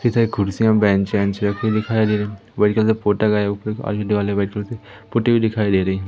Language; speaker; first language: Hindi; native; Hindi